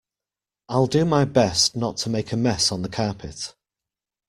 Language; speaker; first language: English; native; English